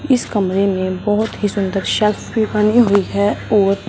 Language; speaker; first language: Hindi; non-native, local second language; Punjabi